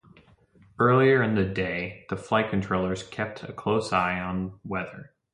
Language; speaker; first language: English; native; English